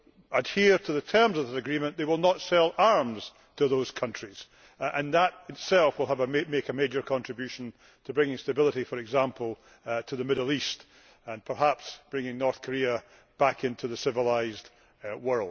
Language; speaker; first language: English; native; English